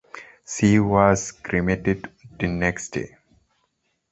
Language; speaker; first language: English; non-native, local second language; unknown